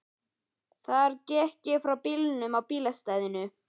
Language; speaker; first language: Icelandic; native; Icelandic